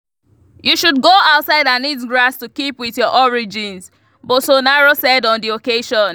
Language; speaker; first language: English; non-native, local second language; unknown